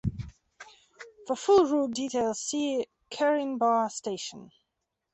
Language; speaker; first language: English; non-native, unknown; Belarusian